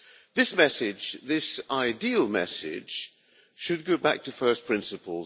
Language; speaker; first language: English; non-native, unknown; Hungarian